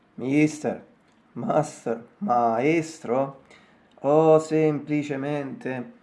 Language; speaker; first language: English; non-native, fluent; Italian